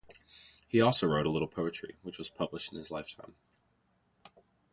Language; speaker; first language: English; native; English